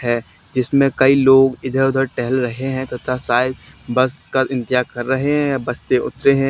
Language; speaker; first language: Hindi; native; Hindi